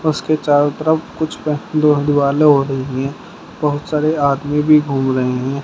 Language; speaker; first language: Hindi; native; Hindi